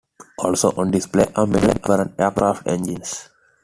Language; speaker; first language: English; non-native, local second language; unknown